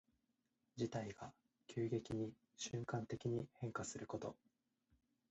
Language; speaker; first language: Japanese; native; Japanese